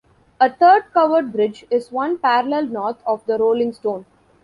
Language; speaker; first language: English; non-native, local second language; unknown